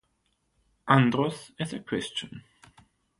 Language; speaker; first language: English; non-native, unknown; German